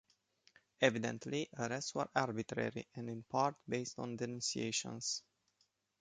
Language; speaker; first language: English; non-native, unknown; Romanian